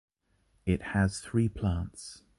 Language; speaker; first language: English; native; English